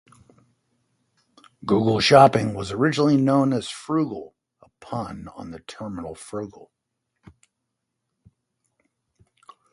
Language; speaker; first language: English; native; English